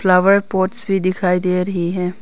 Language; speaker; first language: Hindi; early bilingual, other home language; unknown